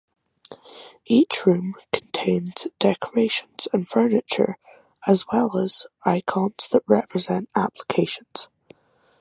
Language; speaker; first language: English; native; English